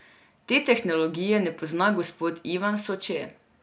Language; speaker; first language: Slovenian; non-native, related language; Serbian